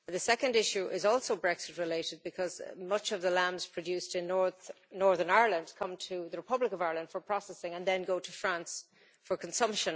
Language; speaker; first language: English; native; English